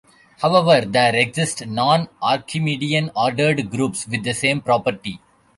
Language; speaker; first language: English; non-native, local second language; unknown